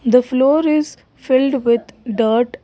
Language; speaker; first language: English; non-native, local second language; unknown